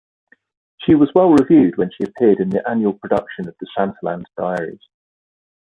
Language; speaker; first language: English; native; English